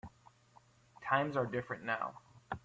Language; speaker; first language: English; native; English